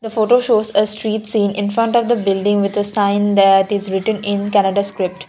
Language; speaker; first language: English; non-native, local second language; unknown